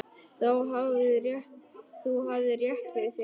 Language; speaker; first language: Icelandic; native; Icelandic